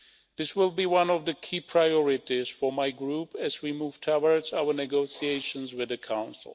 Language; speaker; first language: English; non-native, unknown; Czech